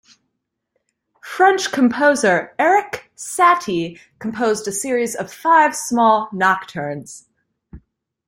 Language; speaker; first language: English; native; English